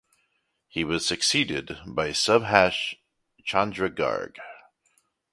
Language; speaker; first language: English; native; English